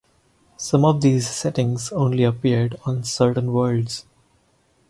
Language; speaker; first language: English; non-native, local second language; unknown